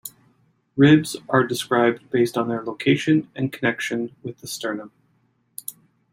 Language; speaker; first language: English; native; English